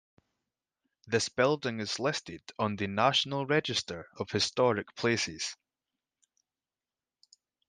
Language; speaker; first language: English; native; English